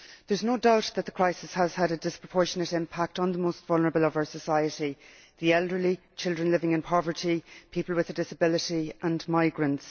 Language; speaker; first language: English; native; English